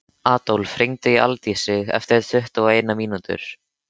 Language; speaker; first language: Icelandic; native; Icelandic